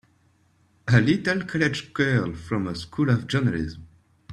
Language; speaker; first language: English; native; English